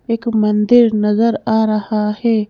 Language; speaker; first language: Hindi; native; Hindi